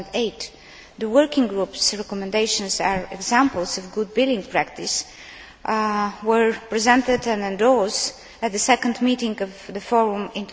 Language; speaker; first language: English; non-native, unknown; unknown